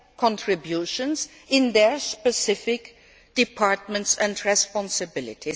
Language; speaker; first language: English; non-native, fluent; Luxembourgish